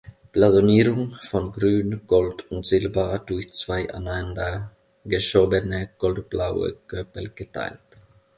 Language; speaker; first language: German; non-native, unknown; Finnish